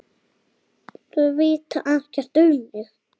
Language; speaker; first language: Icelandic; native; Icelandic